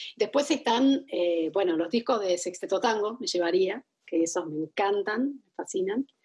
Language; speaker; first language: Spanish; non-native, fluent; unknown